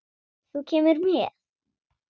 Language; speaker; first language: Icelandic; non-native, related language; Swedish